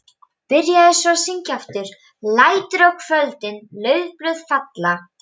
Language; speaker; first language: Icelandic; non-native, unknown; Polish